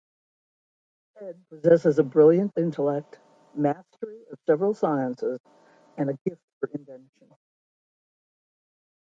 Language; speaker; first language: English; native; English